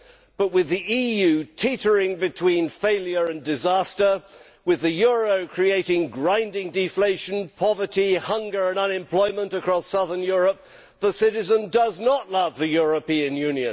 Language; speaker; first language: English; native; English